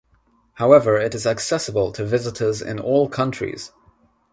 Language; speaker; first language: English; non-native, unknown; Nepali